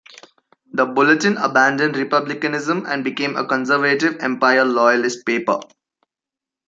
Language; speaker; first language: English; non-native, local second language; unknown